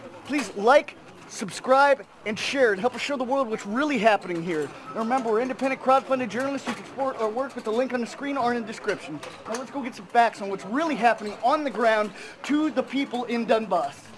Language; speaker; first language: English; native; English